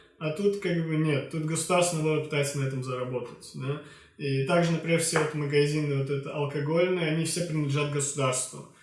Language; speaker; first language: Russian; non-native, local second language; Azerbaijani